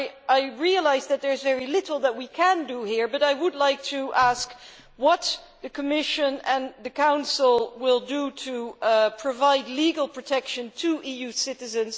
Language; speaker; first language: English; non-native, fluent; Dutch